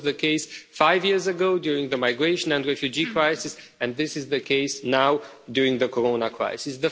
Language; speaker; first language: English; non-native, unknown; Romanian